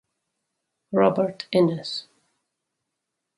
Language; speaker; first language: English; native; English